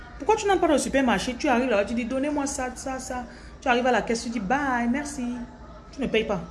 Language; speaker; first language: French; non-native, local second language; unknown